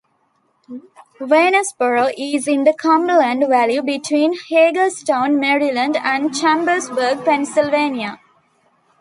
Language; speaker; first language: English; non-native, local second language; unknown